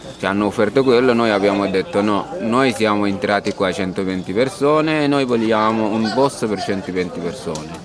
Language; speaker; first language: Italian; non-native, fluent; Arabic